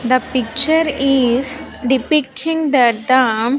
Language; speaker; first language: English; non-native, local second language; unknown